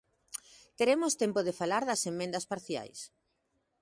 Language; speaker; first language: Galician; native; Galician